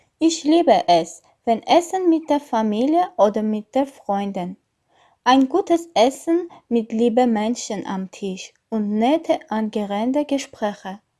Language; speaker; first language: German; non-native, learner; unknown